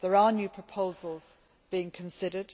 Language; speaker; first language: English; native; English